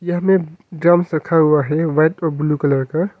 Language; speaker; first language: Hindi; non-native, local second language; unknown